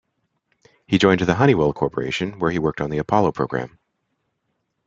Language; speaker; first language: English; native; English